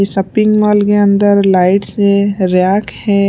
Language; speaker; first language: Hindi; non-native, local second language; Punjabi